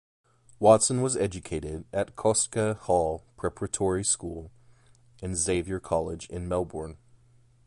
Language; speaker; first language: English; native; English